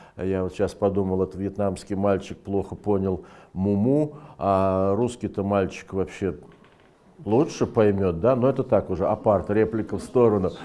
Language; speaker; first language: Russian; native; Russian